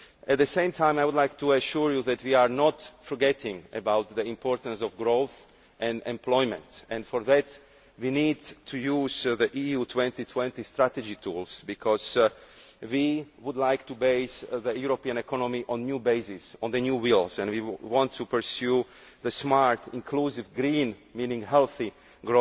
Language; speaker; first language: English; non-native, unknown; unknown